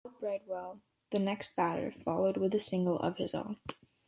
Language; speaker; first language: English; native; English